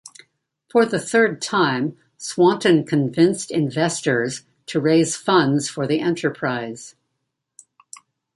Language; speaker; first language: English; native; English